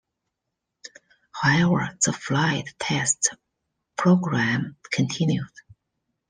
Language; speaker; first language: English; non-native, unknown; Chinese